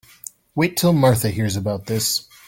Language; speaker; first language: English; native; English